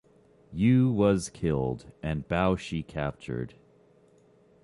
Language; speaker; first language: English; native; English